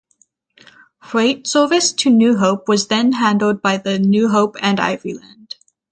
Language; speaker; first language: English; native; English